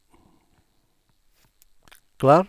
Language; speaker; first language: Norwegian; non-native, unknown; Bulgarian